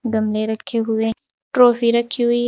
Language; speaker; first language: Hindi; native; Hindi